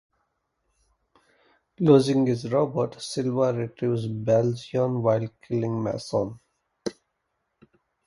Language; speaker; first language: English; non-native, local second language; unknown